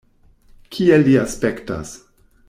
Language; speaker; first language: Esperanto; non-native, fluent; German